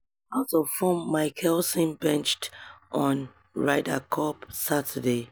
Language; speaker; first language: English; non-native, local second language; Yoruba